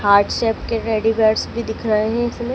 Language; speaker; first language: Hindi; native; Hindi